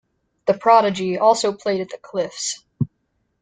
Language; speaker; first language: English; native; English